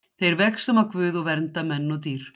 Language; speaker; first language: Icelandic; native; Icelandic